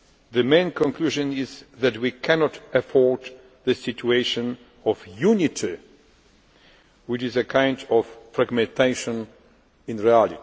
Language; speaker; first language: English; non-native, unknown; Polish